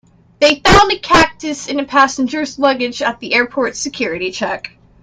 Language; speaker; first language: English; native; English